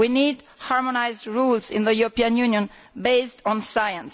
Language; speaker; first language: English; non-native, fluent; Italian